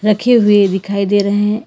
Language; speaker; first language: Hindi; non-native, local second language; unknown